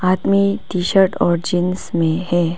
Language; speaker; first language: Hindi; non-native, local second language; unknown